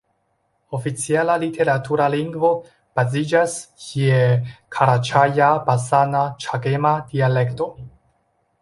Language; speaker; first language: Esperanto; non-native, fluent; Chinese